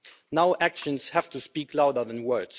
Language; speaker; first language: English; non-native, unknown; Luxembourgish